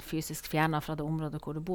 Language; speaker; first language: Norwegian; native; Norwegian